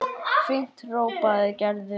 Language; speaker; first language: Icelandic; native; Icelandic